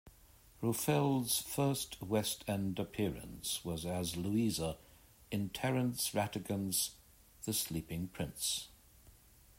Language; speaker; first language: English; native; English